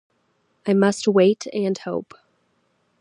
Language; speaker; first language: English; native; English